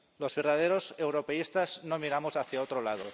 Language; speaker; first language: Spanish; non-native, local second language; Catalan